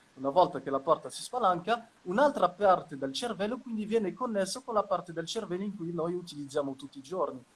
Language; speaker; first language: Italian; non-native, fluent; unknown